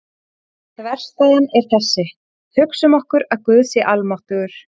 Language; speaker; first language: Icelandic; native; Icelandic